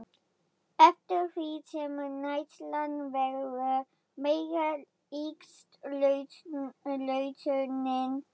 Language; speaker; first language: Icelandic; non-native, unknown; German